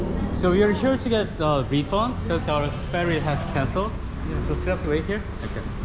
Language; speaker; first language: English; non-native, fluent; Korean